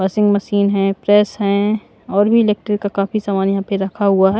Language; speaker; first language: Hindi; non-native, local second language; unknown